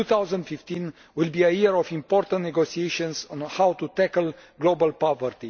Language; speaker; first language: English; non-native, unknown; Romanian